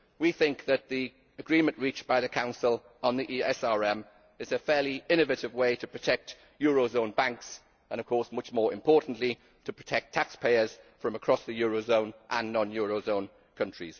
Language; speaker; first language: English; native; English